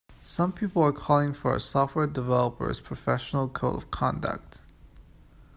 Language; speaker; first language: English; non-native, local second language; Cantonese